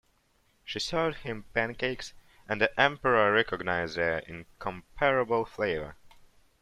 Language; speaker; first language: English; non-native, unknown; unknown